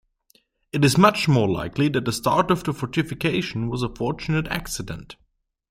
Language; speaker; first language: English; non-native, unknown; German